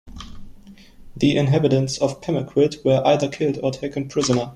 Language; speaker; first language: English; non-native, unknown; German